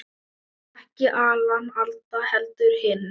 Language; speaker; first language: Icelandic; non-native, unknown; Thai